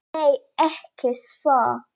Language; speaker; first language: Icelandic; non-native, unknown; Polish